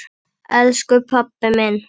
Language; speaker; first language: Icelandic; native; Icelandic